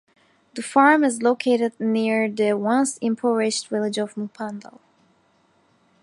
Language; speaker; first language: English; non-native, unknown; Turkish